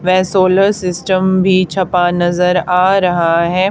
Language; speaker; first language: Hindi; native; Hindi